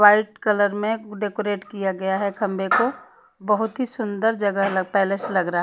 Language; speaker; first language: Hindi; non-native, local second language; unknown